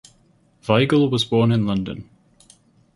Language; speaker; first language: English; native; English